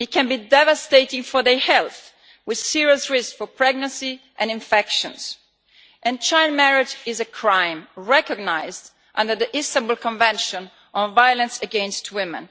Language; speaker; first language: English; non-native, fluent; Italian